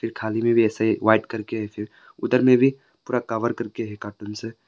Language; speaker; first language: Hindi; early bilingual, other home language; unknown